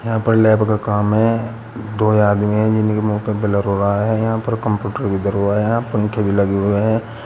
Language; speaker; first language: Hindi; native; Hindi